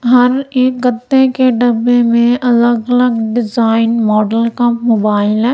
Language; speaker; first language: Hindi; non-native, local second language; Punjabi